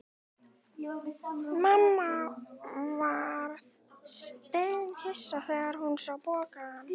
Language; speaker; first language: Icelandic; native; Icelandic